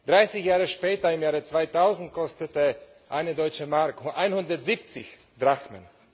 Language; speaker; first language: German; non-native, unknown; Slovak